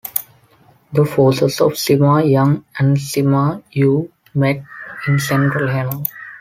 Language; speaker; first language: English; non-native, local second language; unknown